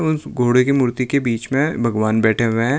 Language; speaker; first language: Hindi; native; Hindi